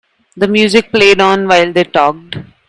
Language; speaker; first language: English; non-native, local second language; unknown